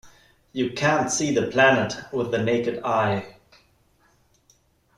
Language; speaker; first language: English; non-native, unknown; German